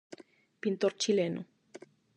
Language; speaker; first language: Galician; non-native, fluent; Spanish